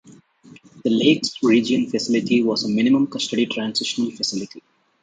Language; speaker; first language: English; non-native, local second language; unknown